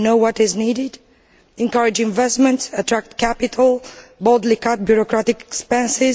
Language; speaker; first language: English; non-native, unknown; Romanian